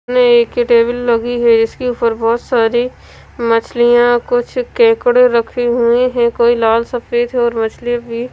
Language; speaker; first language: Hindi; non-native, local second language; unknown